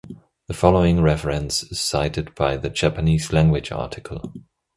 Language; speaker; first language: English; non-native, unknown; German